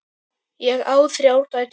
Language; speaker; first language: Icelandic; native; Icelandic